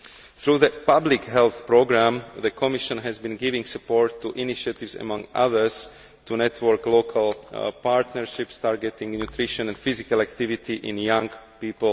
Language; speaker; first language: English; non-native, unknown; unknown